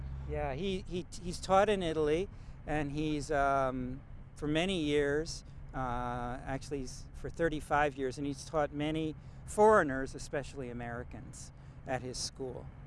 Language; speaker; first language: English; native; English